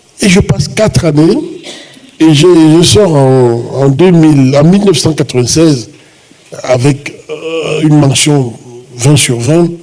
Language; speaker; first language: French; non-native, local second language; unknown